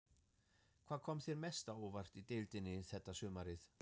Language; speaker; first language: Icelandic; non-native, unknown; German